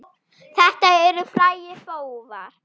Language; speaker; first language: Icelandic; non-native, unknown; German